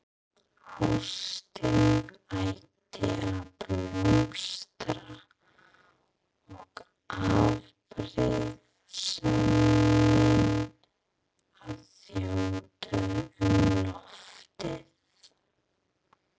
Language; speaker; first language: Icelandic; non-native, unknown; English